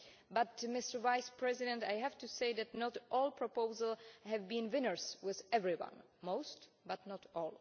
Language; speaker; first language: English; non-native, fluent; Czech